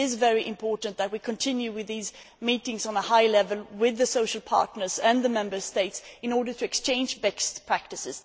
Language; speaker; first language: English; non-native, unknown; Swedish